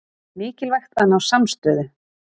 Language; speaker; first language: Icelandic; native; Icelandic